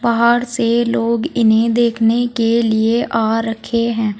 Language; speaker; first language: Hindi; native; Hindi